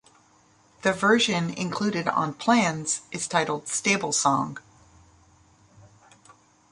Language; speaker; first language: English; native; English